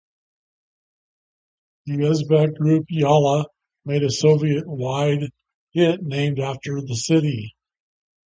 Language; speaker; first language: English; native; English